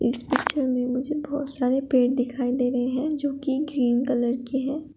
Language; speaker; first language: Hindi; native; Hindi